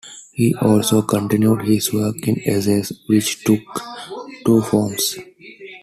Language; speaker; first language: English; non-native, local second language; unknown